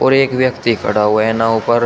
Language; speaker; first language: Hindi; native; Hindi